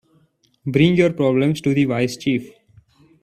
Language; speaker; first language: English; non-native, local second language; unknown